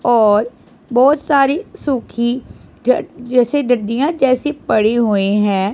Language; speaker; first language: Hindi; non-native, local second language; Punjabi